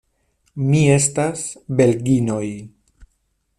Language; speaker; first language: Esperanto; non-native, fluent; Spanish